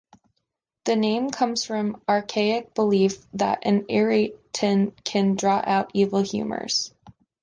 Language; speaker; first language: English; native; English